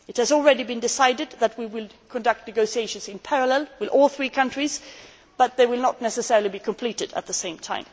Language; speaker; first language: English; non-native, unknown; Swedish